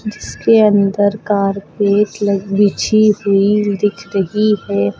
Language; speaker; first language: Hindi; native; Hindi